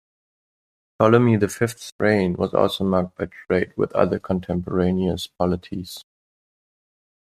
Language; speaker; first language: English; non-native, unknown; German